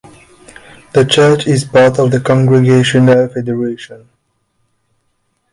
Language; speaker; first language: English; native; English